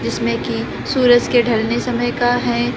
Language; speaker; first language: Hindi; native; Hindi